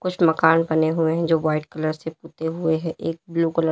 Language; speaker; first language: Hindi; native; Hindi